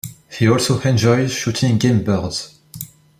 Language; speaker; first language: English; non-native, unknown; French